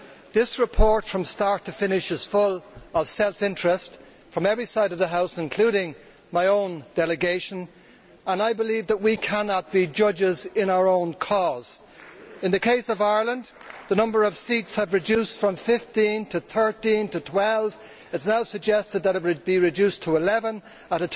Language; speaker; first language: English; native; English